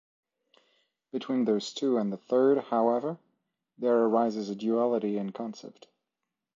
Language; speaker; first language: English; non-native, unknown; French